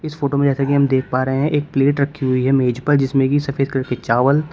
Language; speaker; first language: Hindi; native; Hindi